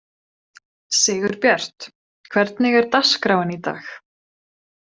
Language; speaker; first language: Icelandic; non-native, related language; Swedish